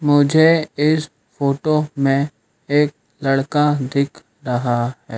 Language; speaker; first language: Hindi; native; Hindi